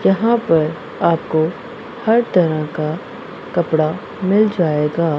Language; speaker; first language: Hindi; non-native, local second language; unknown